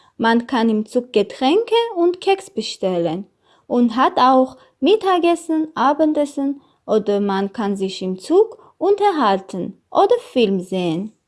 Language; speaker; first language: German; non-native, learner; Armenian